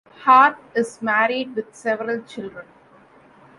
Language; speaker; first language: English; non-native, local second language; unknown